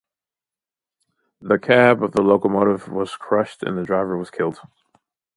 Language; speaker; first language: English; native; English